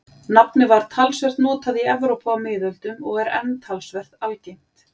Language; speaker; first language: Icelandic; native; Icelandic